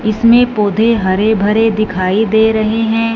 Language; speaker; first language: Hindi; non-native, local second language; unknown